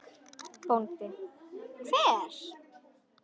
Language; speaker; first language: Icelandic; native; Icelandic